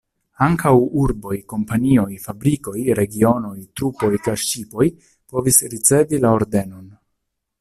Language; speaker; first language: Esperanto; non-native, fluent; Italian